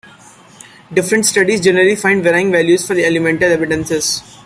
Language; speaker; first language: English; non-native, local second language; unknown